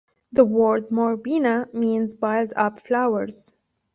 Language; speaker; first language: English; native; English